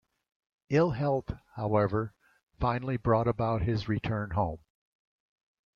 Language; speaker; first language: English; native; English